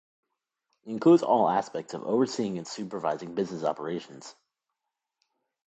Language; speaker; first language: English; native; English